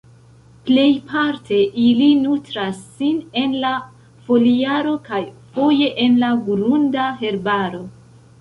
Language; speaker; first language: Esperanto; non-native, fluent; Central Kurdish